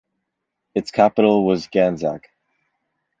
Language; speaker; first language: English; native; English